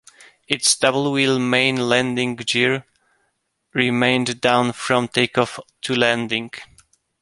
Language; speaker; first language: English; non-native, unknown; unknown